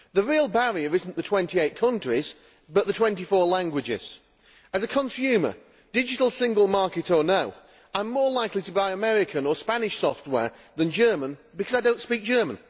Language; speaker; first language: English; native; English